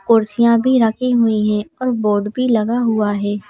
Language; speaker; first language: Hindi; native; Hindi